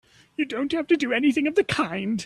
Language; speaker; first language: English; native; English